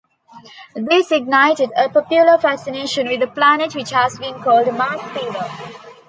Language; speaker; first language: English; non-native, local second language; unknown